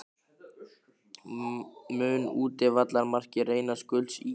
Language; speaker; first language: Icelandic; native; Icelandic